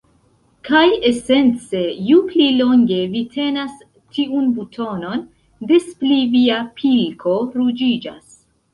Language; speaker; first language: Esperanto; non-native, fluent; Central Kurdish